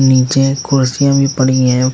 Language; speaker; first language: Hindi; native; Hindi